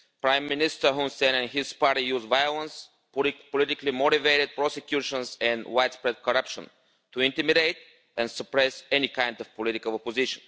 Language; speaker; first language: English; non-native, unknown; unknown